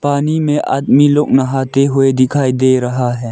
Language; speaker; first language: Hindi; early bilingual, other home language; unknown